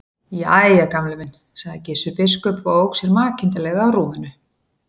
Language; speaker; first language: Icelandic; native; Icelandic